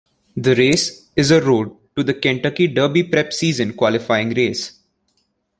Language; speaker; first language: English; non-native, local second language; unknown